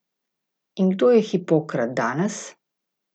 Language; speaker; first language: Slovenian; native; Slovenian